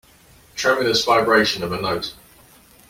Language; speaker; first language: English; native; English